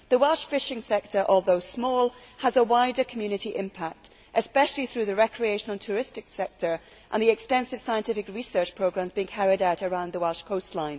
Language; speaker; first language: English; native; English